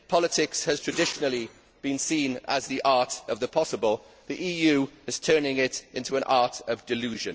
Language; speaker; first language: English; native; English